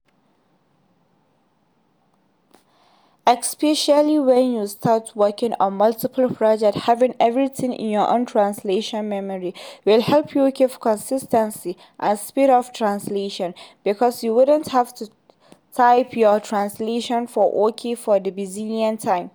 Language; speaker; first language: English; non-native, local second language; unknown